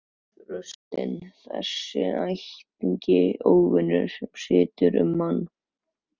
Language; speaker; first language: Icelandic; native; Icelandic